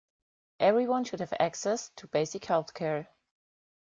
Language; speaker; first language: English; non-native, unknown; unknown